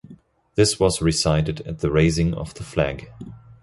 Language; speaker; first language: English; non-native, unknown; German